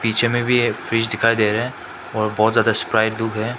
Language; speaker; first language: Hindi; non-native, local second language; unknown